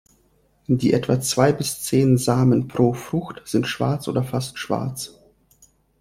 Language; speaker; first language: German; non-native, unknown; Russian